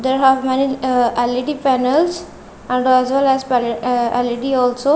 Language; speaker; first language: English; non-native, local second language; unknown